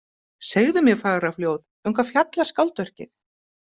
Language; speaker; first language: Icelandic; native; Icelandic